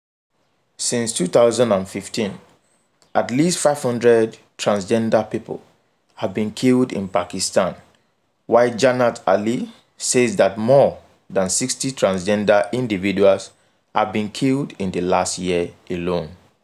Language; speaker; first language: English; non-native, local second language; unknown